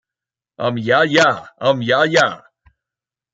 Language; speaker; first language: English; native; English